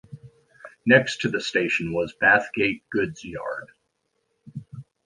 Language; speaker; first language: English; native; English